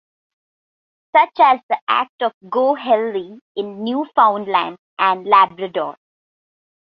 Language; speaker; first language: English; non-native, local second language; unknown